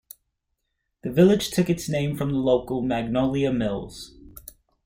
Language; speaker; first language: English; native; English